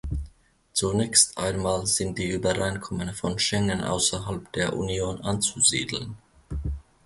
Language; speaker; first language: German; non-native, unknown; Finnish